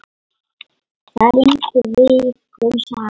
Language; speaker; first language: Icelandic; non-native, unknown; Lithuanian